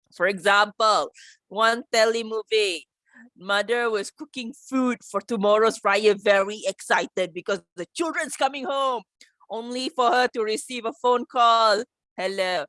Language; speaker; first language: English; non-native, local second language; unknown